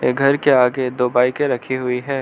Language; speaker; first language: Hindi; non-native, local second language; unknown